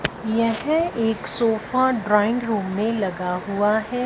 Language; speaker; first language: Hindi; non-native, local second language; Punjabi